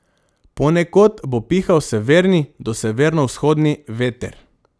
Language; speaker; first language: Slovenian; non-native, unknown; Macedonian